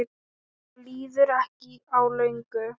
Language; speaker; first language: Icelandic; non-native, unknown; Thai